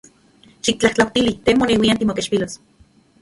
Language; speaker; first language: Central Puebla Nahuatl; non-native, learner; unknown